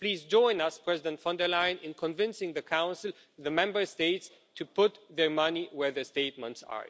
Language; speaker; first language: English; non-native, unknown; Romanian